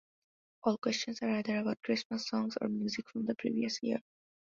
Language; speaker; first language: English; non-native, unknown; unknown